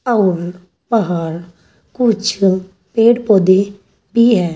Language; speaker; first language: Hindi; native; Hindi